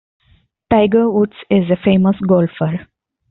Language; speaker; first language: English; non-native, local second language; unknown